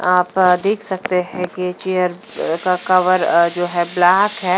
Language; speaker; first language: Hindi; non-native, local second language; Punjabi